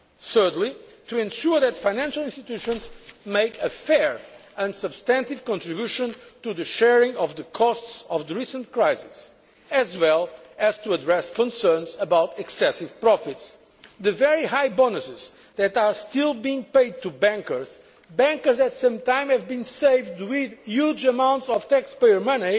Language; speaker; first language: English; non-native, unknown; Portuguese